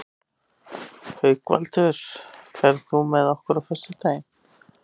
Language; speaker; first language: Icelandic; native; Icelandic